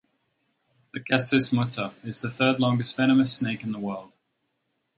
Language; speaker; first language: English; native; English